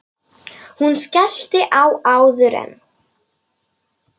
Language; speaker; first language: Icelandic; non-native, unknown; Polish